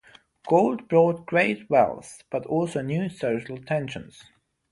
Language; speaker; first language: English; non-native, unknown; German